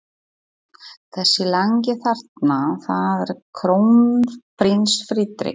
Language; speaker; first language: Icelandic; non-native, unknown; Polish